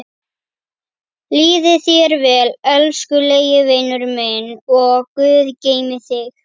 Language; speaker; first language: Icelandic; native; Icelandic